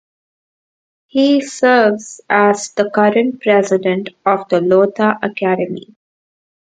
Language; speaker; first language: English; non-native, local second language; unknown